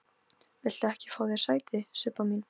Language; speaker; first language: Icelandic; non-native, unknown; Polish